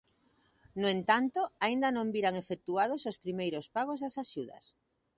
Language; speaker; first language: Galician; native; Galician